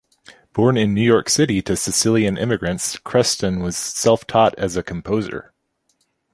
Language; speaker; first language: English; native; English